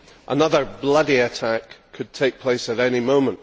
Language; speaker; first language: English; native; English